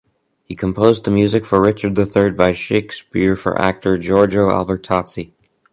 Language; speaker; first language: English; native; English